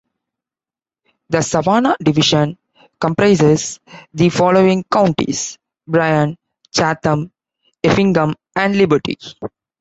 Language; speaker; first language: English; non-native, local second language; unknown